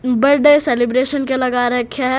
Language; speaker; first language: Hindi; native; Hindi